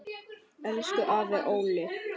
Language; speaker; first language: Icelandic; native; Icelandic